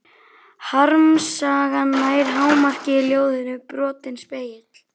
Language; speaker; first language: Icelandic; native; Icelandic